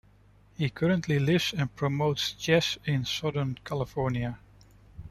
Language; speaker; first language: English; non-native, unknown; Dutch